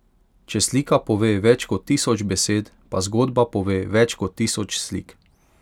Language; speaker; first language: Slovenian; non-native, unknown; Hungarian